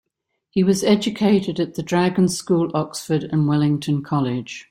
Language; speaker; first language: English; native; English